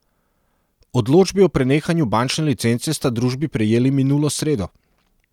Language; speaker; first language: Slovenian; non-native, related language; Serbian